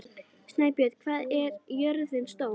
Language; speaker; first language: Icelandic; native; Icelandic